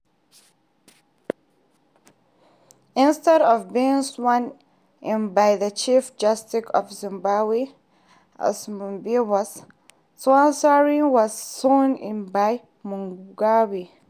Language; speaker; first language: English; non-native, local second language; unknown